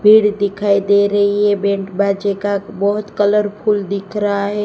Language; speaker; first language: Hindi; non-native, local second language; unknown